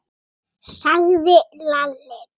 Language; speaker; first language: Icelandic; native; Icelandic